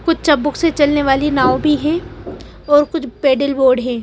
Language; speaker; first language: Hindi; native; Hindi